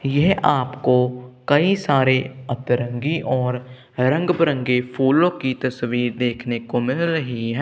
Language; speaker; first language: Hindi; non-native, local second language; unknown